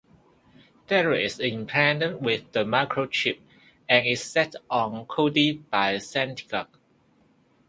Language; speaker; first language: English; non-native, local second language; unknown